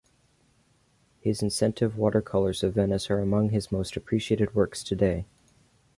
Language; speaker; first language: English; native; English